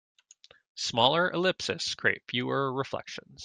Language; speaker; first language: English; native; English